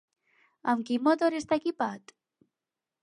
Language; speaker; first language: Catalan; non-native, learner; Spanish